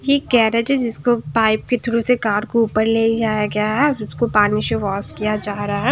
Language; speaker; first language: Hindi; non-native, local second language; Punjabi